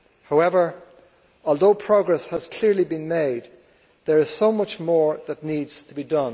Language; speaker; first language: English; native; English